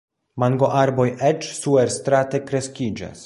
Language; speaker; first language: Esperanto; non-native, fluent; Polish